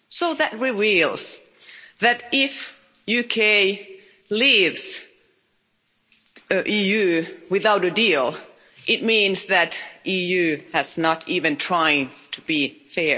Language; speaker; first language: English; non-native, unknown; Finnish